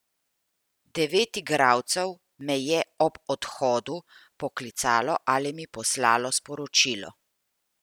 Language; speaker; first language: Slovenian; native; Slovenian